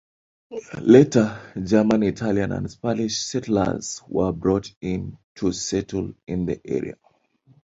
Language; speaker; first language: English; non-native, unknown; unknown